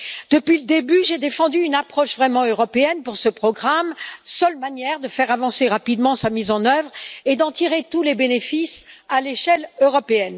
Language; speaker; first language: French; native; French